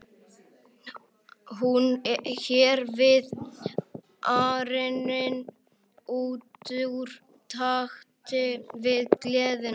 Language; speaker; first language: Icelandic; native; Icelandic